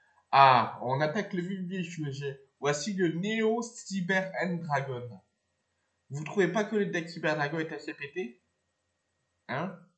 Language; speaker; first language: French; native; French